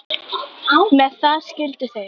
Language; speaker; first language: Icelandic; native; Icelandic